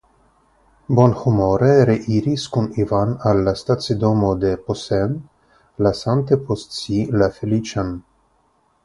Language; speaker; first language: Esperanto; non-native, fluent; Russian